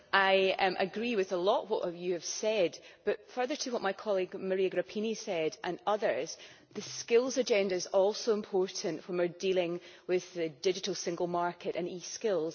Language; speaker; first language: English; native; English